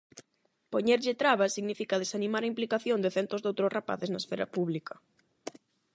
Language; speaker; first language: Galician; non-native, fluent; Spanish